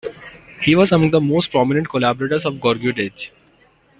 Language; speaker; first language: English; non-native, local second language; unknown